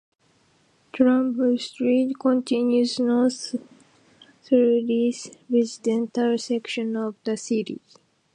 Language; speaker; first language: English; non-native, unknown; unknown